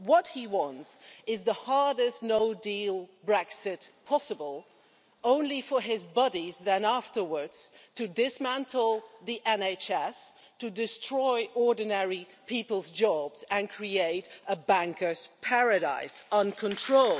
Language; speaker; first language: English; non-native, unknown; Dutch